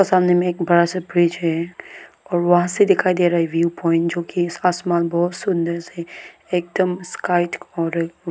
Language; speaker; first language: Hindi; non-native, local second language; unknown